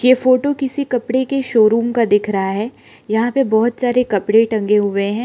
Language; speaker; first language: Hindi; non-native, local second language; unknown